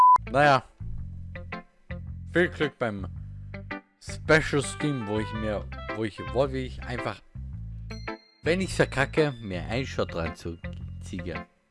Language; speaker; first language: German; native; German